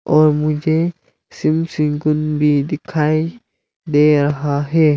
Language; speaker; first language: Hindi; non-native, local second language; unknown